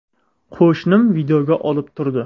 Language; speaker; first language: Uzbek; native; Uzbek